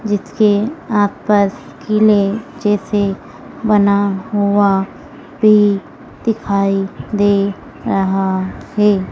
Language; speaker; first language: Hindi; native; Hindi